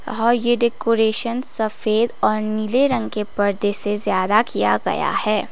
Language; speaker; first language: Hindi; non-native, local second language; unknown